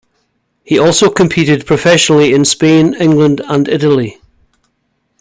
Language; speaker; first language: English; native; English